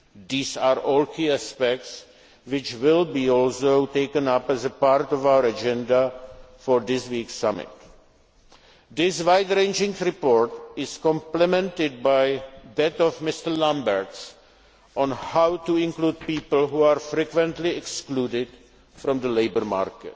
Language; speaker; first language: English; non-native, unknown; Czech